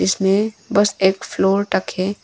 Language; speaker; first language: Hindi; non-native, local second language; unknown